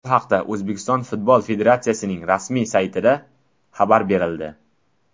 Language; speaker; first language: Uzbek; non-native, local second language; Tajik